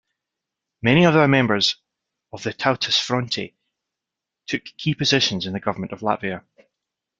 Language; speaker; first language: English; native; English